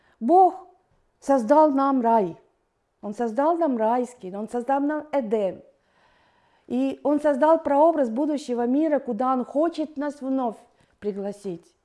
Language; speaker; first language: Russian; non-native, fluent; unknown